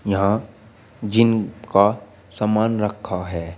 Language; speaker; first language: Hindi; native; Hindi